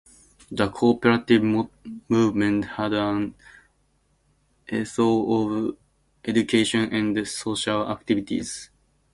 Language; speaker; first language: English; native; English